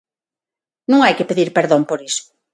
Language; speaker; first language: Galician; non-native, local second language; Spanish